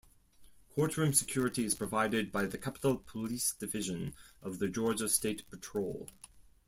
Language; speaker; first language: English; non-native, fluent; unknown